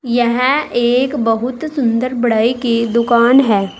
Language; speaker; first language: Hindi; native; Hindi